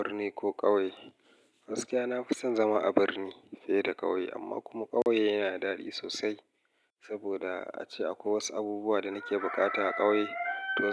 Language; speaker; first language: Hausa; native; Hausa